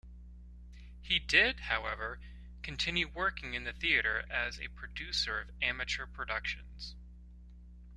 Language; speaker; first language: English; native; English